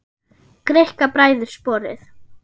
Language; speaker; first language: Icelandic; non-native, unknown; German